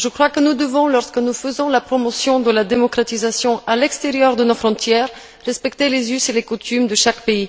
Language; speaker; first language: French; non-native, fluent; Bulgarian